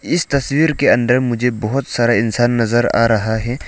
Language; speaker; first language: Hindi; non-native, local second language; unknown